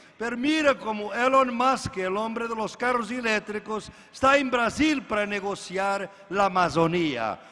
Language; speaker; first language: Spanish; non-native, related language; Portuguese